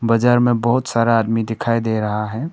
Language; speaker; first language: Hindi; non-native, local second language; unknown